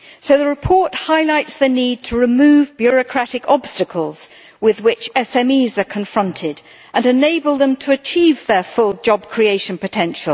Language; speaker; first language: English; native; English